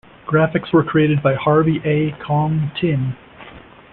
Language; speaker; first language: English; native; English